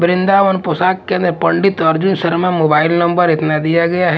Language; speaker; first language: Hindi; non-native, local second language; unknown